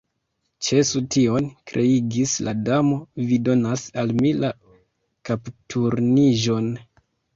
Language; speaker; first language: Esperanto; non-native, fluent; Kinyarwanda